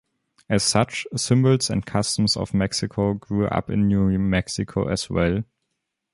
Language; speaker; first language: English; non-native, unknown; German